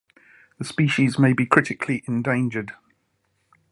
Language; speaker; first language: English; native; English